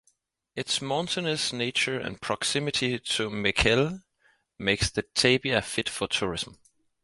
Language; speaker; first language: English; non-native, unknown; Danish